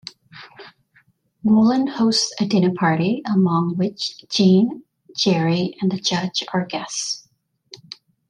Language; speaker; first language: English; native; English